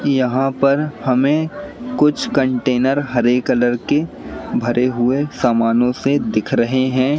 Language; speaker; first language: Hindi; native; Hindi